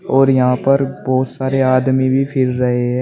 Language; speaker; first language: Hindi; native; Hindi